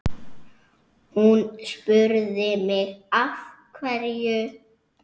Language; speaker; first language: Icelandic; native; Icelandic